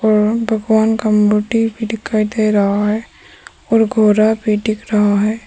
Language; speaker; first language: Hindi; early bilingual, other home language; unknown